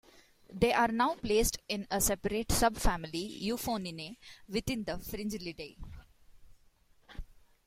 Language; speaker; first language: English; non-native, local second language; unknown